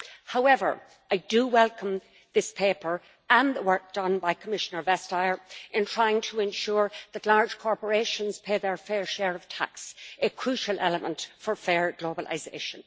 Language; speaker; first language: English; native; English